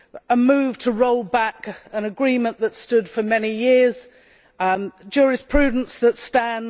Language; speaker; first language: English; native; English